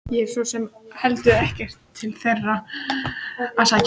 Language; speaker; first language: Icelandic; native; Icelandic